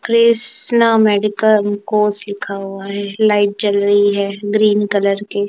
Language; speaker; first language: Hindi; non-native, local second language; Punjabi